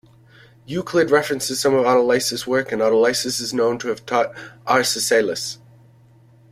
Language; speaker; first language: English; native; English